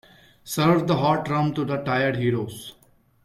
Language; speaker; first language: English; non-native, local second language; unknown